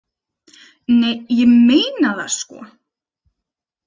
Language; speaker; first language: Icelandic; native; Icelandic